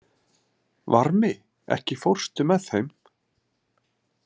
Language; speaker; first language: Icelandic; native; Icelandic